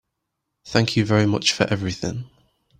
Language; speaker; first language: English; native; English